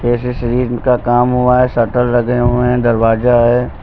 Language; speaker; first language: Hindi; native; Hindi